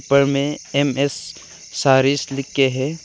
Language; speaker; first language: Hindi; non-native, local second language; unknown